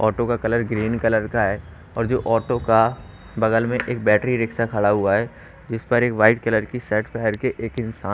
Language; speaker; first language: Hindi; native; Hindi